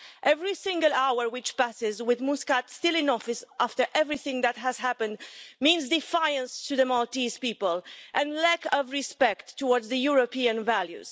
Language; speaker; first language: English; non-native, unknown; Romanian